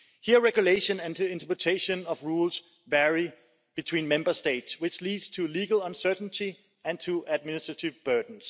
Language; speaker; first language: English; non-native, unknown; Danish